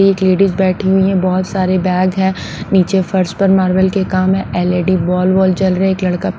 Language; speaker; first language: Hindi; non-native, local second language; Punjabi